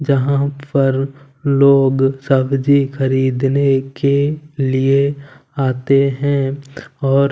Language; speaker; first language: Hindi; non-native, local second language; Punjabi